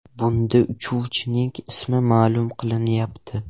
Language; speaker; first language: Uzbek; non-native, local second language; Russian